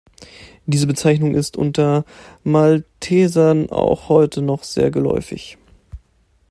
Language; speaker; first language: German; native; German